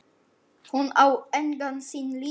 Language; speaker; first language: Icelandic; non-native, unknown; Polish